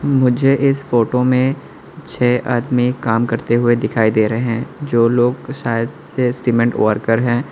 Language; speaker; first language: Hindi; non-native, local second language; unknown